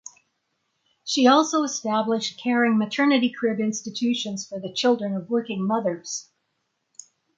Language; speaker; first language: English; native; English